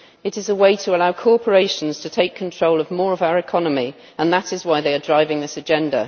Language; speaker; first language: English; native; English